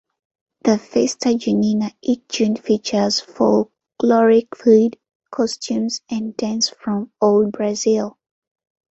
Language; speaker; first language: English; non-native, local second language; Ganda